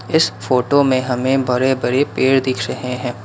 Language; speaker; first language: Hindi; non-native, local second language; Assamese